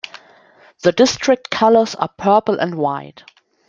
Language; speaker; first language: English; non-native, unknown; German